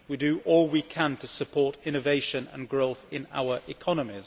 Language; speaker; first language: English; native; English